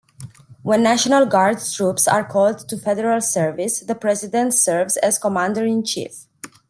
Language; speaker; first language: English; non-native, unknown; Romanian